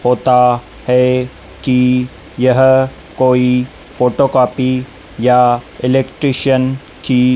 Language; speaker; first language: Hindi; native; Hindi